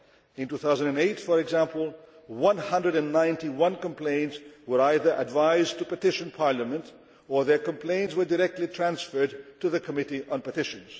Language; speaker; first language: English; non-native, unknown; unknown